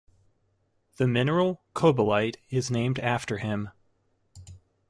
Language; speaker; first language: English; native; English